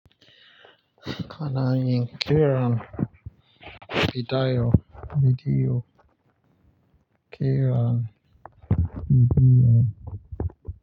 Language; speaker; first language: Hausa; non-native, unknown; Yoruba